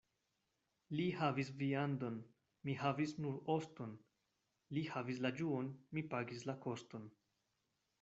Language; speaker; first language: Esperanto; non-native, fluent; Spanish